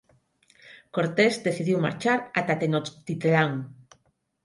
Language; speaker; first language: Galician; non-native, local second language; Spanish